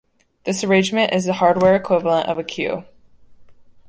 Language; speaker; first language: English; native; English